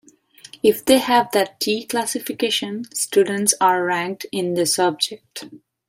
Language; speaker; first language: English; non-native, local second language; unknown